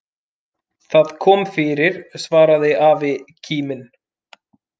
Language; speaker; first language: Icelandic; native; Icelandic